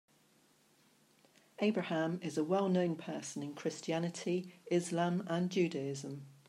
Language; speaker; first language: English; native; English